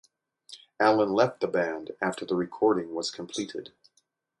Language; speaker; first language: English; native; English